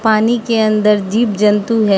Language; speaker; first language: Hindi; non-native, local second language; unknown